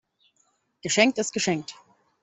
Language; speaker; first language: German; native; German